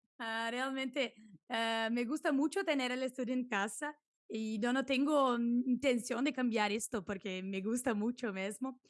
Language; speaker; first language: Spanish; non-native, related language; Portuguese